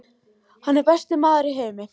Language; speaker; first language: Icelandic; native; Icelandic